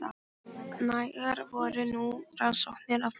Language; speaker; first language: Icelandic; non-native, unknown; Polish